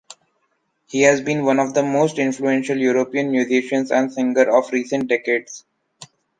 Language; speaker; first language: English; non-native, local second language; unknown